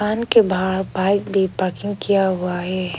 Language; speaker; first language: Hindi; non-native, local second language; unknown